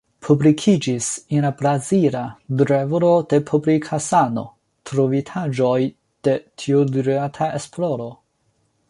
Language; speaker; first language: Esperanto; non-native, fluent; Chinese